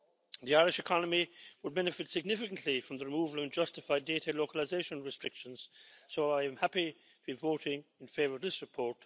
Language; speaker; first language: English; native; English